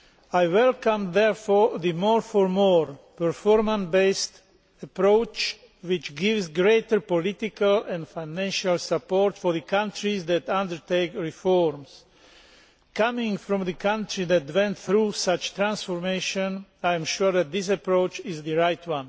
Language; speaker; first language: English; non-native, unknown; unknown